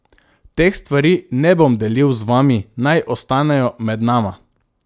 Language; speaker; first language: Slovenian; non-native, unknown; Macedonian